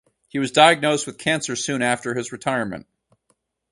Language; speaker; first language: English; native; English